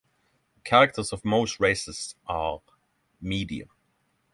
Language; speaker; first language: English; non-native, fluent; Norwegian